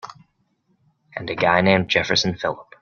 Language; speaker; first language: English; native; English